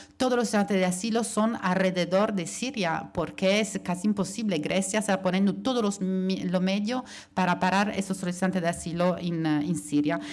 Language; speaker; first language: Spanish; non-native, related language; Italian